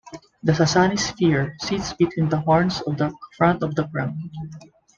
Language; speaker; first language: English; non-native, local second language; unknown